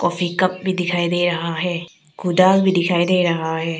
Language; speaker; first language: Hindi; non-native, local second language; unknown